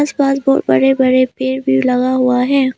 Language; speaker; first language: Hindi; non-native, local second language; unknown